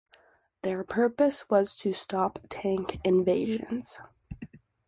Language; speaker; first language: English; native; English